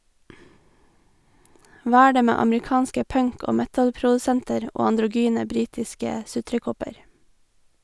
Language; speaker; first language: Norwegian; native; Norwegian